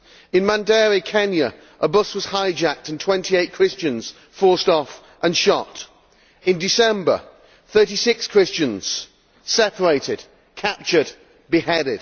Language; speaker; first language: English; native; English